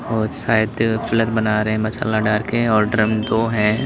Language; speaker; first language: Hindi; native; Hindi